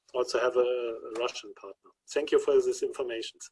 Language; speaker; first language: English; non-native, learner; German